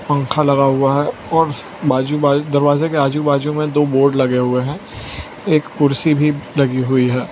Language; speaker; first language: Hindi; non-native, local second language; Gujarati